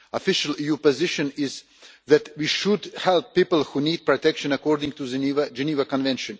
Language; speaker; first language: English; non-native, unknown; Russian